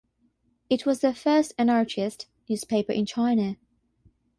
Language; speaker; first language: English; non-native, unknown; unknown